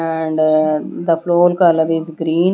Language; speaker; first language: English; non-native, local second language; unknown